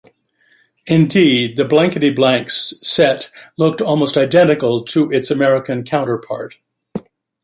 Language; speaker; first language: English; native; English